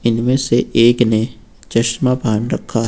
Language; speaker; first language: Hindi; native; Hindi